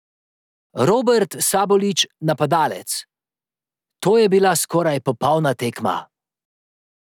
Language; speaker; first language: Slovenian; native; Slovenian